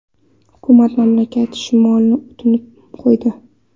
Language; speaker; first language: Uzbek; non-native, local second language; Kara-Kalpak